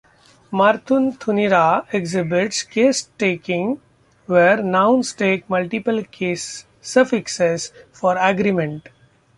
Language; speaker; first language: English; non-native, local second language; Marathi